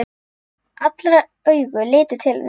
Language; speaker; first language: Icelandic; native; Icelandic